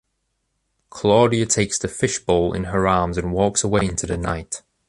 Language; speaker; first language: English; native; English